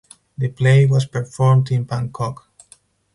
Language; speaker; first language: English; non-native, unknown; Spanish